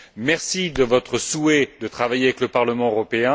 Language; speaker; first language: French; native; French